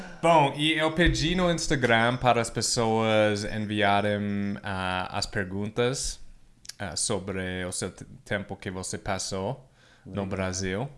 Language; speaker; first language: Portuguese; non-native, fluent; English